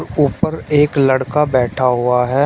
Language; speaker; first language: Hindi; native; Hindi